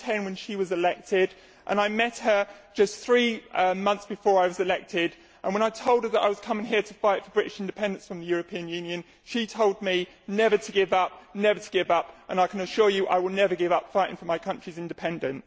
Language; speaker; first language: English; native; English